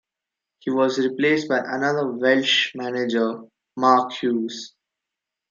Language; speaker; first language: English; non-native, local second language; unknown